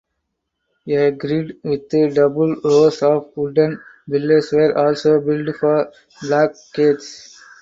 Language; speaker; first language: English; non-native, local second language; Tamil